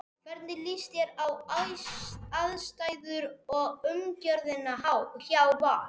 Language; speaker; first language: Icelandic; non-native, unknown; Spanish